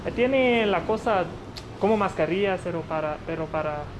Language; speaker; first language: Spanish; non-native, learner; English